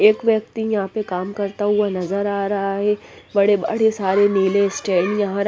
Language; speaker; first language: Hindi; non-native, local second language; Punjabi